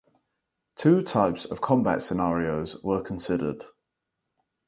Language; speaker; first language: English; native; English